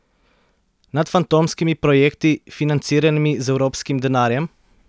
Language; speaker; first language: Slovenian; native; Slovenian